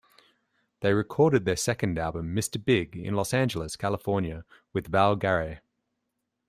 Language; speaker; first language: English; native; English